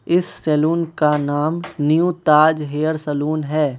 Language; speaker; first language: Hindi; non-native, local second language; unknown